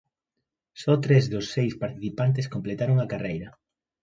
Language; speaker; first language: Galician; native; Galician